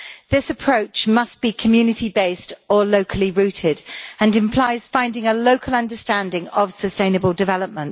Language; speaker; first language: English; native; English